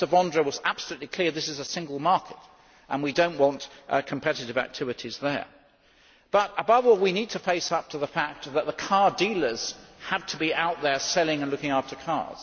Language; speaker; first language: English; native; English